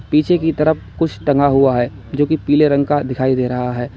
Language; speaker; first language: Hindi; native; Hindi